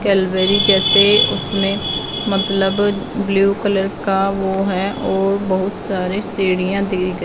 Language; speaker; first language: Hindi; non-native, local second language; Punjabi